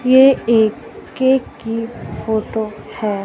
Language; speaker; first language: Hindi; native; Hindi